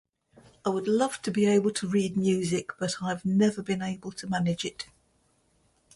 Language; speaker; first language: English; native; English